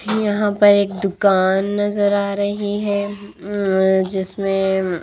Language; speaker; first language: Hindi; native; Hindi